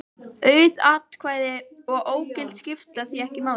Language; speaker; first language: Icelandic; native; Icelandic